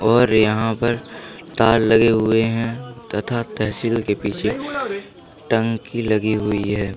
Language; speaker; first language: Hindi; native; Hindi